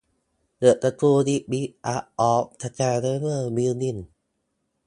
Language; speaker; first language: English; non-native, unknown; Thai